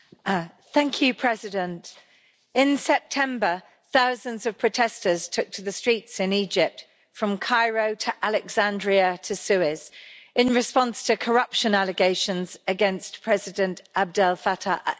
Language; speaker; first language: English; native; English